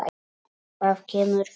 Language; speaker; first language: Icelandic; non-native, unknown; Polish